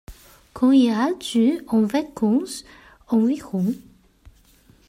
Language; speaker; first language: French; non-native, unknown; Chinese